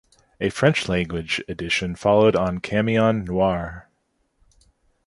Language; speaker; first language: English; native; English